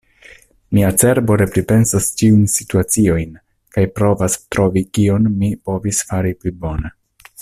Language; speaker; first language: Esperanto; non-native, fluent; Italian